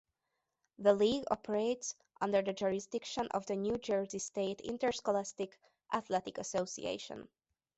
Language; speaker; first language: English; non-native, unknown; Hungarian